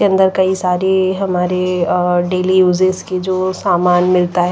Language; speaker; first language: Hindi; non-native, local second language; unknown